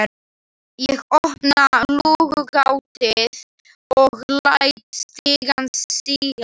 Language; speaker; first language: Icelandic; non-native, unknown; Slovak